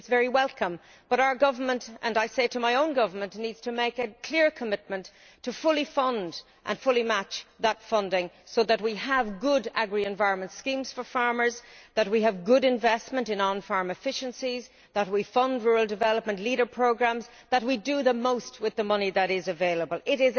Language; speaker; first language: English; native; English